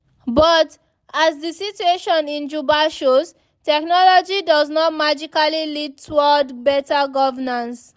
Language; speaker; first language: English; non-native, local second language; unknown